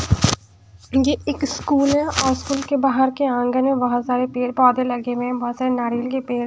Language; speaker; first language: Hindi; non-native, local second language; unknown